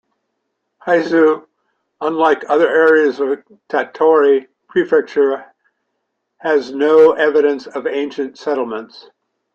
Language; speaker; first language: English; native; English